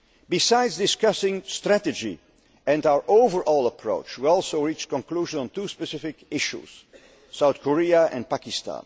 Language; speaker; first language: English; non-native, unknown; Dutch